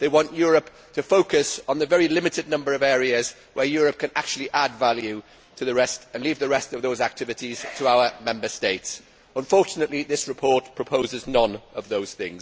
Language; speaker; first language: English; native; English